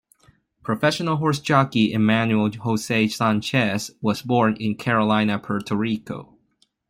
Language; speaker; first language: English; non-native, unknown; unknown